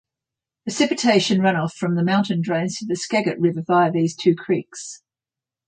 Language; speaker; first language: English; native; English